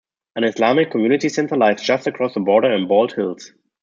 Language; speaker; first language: English; non-native, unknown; German